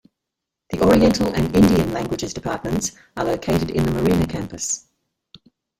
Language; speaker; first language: English; native; English